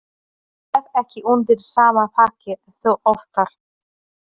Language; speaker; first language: Icelandic; non-native, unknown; Polish